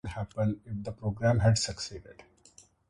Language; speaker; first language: English; non-native, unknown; Marathi